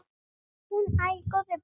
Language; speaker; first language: Icelandic; native; Icelandic